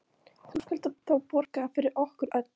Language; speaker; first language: Icelandic; non-native, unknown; Polish